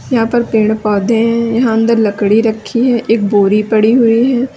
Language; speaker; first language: Hindi; native; Hindi